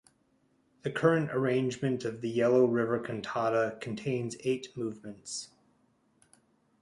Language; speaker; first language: English; native; English